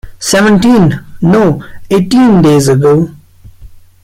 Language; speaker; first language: English; non-native, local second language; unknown